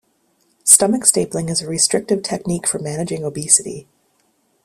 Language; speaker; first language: English; native; English